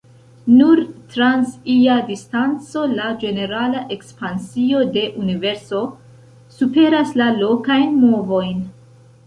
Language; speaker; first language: Esperanto; non-native, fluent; Central Kurdish